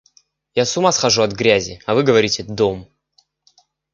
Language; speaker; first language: Russian; native; Russian